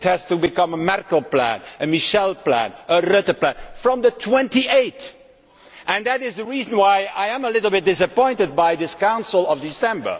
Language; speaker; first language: English; non-native, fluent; Dutch